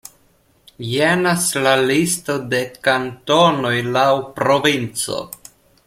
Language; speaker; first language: Esperanto; non-native, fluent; Russian